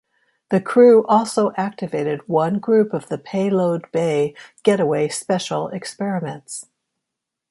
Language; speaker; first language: English; native; English